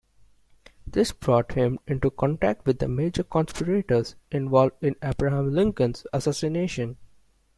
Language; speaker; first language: English; non-native, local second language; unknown